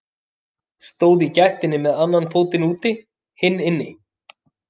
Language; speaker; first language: Icelandic; native; Icelandic